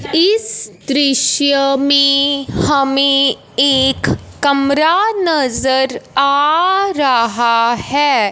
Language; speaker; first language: Hindi; non-native, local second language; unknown